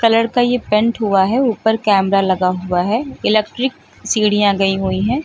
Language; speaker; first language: Hindi; native; Hindi